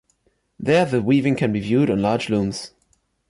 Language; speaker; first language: English; non-native, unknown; German